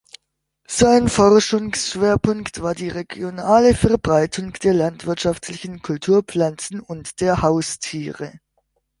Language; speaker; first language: German; native; German